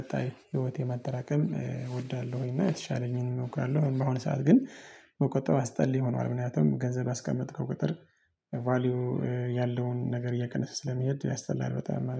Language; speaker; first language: Amharic; non-native, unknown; Tigrinya